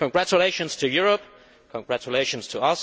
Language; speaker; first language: English; non-native, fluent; Danish